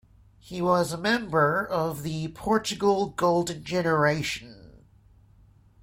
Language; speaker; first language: English; native; English